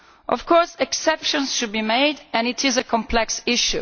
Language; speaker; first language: English; non-native, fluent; Italian